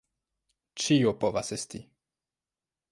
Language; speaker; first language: Esperanto; non-native, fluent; French